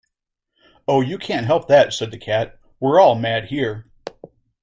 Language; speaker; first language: English; native; English